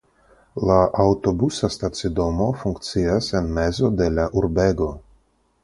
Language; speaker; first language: Esperanto; non-native, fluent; Russian